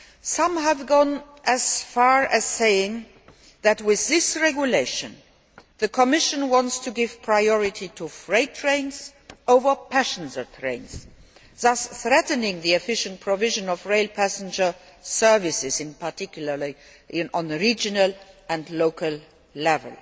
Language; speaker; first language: English; non-native, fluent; Luxembourgish